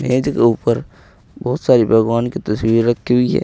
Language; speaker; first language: Hindi; native; Hindi